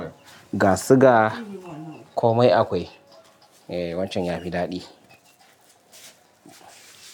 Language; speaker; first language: Hausa; native; Hausa